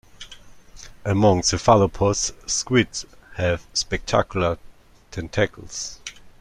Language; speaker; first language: English; non-native, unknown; German